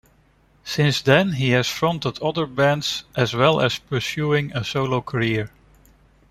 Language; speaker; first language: English; non-native, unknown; Dutch